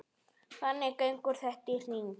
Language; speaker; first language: Icelandic; native; Icelandic